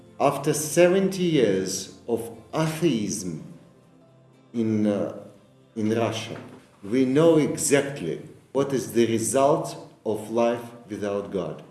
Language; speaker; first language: English; non-native, fluent; Russian